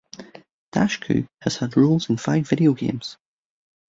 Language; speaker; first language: English; native; English